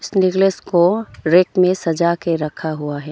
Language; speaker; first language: Hindi; non-native, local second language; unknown